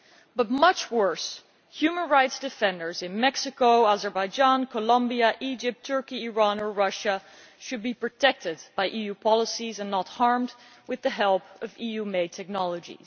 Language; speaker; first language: English; non-native, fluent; Dutch